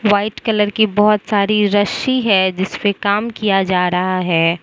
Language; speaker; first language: Hindi; non-native, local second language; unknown